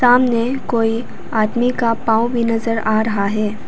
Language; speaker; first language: Hindi; non-native, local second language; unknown